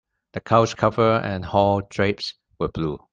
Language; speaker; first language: English; non-native, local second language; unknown